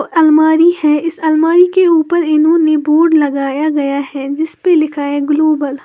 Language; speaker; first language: Hindi; native; Hindi